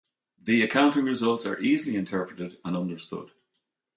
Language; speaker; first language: English; native; English